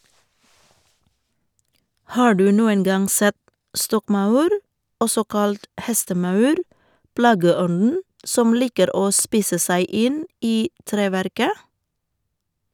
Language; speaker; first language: Norwegian; non-native, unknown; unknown